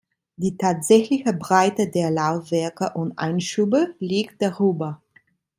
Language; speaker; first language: German; non-native, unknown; Italian